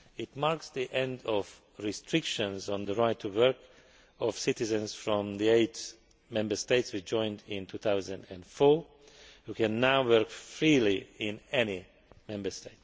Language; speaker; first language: English; non-native, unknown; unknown